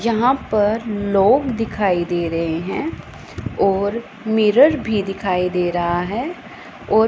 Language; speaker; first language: Hindi; non-native, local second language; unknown